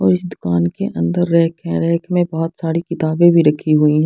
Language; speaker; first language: Hindi; non-native, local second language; Punjabi